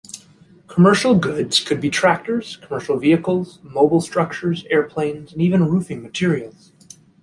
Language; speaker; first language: English; native; English